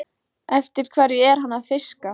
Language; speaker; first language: Icelandic; native; Icelandic